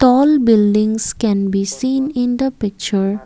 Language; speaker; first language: English; non-native, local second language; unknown